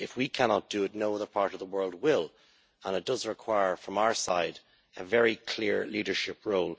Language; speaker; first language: English; native; English